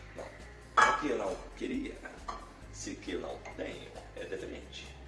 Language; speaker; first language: Portuguese; non-native, fluent; English